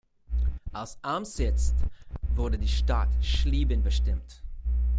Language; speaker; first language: German; non-native, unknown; English